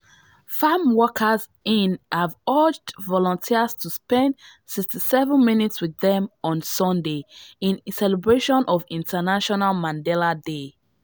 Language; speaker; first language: English; non-native, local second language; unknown